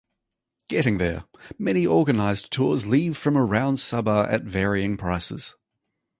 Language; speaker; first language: English; native; English